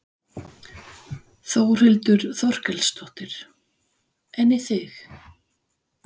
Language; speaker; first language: Icelandic; non-native, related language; Danish